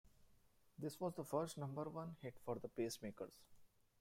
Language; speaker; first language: English; non-native, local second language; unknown